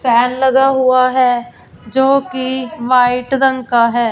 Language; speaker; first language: Hindi; non-native, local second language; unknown